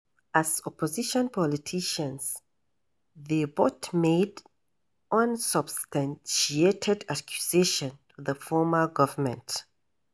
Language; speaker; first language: English; non-native, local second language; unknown